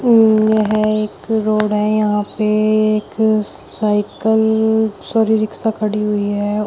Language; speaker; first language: Hindi; native; Hindi